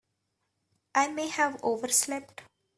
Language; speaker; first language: English; non-native, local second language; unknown